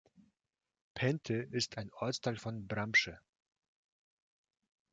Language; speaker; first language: German; non-native, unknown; Russian